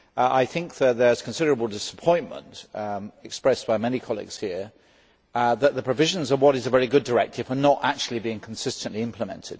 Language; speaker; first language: English; native; English